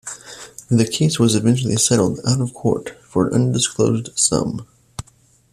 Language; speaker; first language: English; native; English